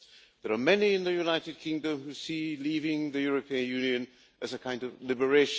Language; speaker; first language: English; non-native, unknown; Hungarian